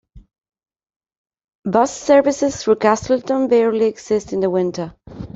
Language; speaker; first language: English; non-native, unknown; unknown